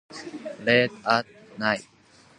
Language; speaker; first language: English; non-native, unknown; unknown